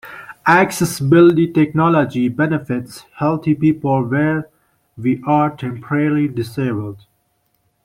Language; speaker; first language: English; non-native, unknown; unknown